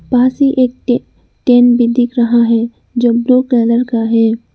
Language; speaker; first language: Hindi; non-native, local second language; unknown